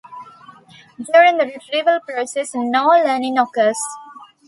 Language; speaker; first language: English; non-native, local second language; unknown